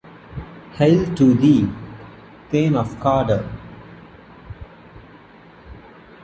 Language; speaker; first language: English; non-native, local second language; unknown